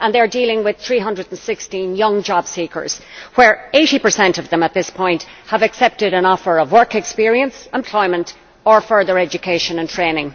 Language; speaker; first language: English; native; English